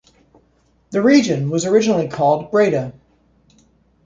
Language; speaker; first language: English; native; English